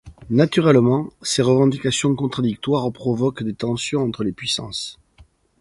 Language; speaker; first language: French; native; French